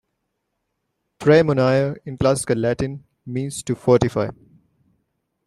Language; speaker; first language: English; non-native, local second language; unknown